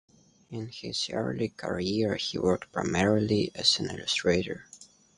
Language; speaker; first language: English; native; English